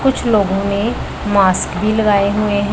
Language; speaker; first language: Hindi; non-native, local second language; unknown